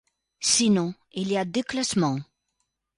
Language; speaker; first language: French; non-native, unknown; Italian